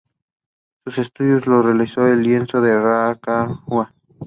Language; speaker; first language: English; non-native, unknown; Spanish